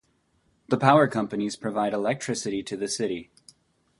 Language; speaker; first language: English; native; English